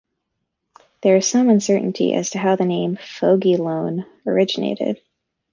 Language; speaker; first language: English; native; English